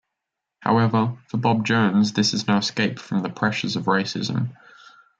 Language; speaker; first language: English; native; English